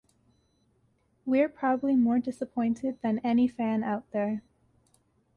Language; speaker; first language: English; native; English